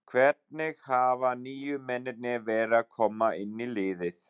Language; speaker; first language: Icelandic; non-native, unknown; German